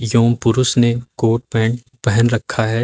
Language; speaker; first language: Hindi; native; Hindi